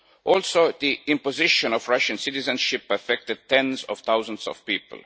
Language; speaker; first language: English; non-native, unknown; Estonian